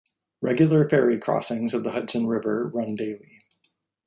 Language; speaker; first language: English; native; English